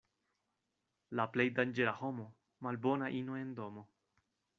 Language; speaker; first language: Esperanto; non-native, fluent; Spanish